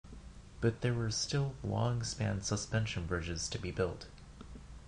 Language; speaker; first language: English; non-native, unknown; Japanese